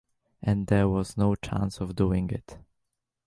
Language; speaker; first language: English; native; English